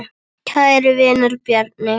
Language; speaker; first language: Icelandic; native; Icelandic